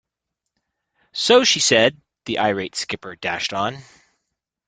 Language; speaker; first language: English; native; English